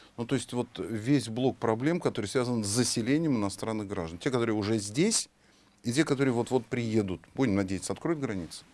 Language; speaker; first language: Russian; native; Russian